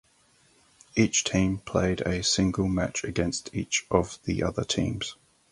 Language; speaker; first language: English; native; English